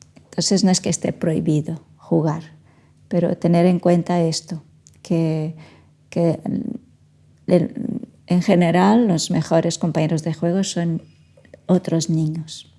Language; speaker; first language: Spanish; non-native, fluent; Portuguese